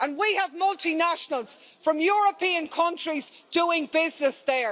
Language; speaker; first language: English; native; English